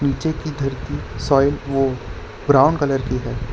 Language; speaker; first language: Hindi; non-native, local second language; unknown